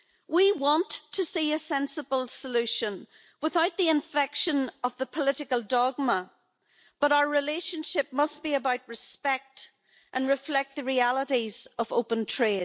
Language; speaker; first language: English; native; English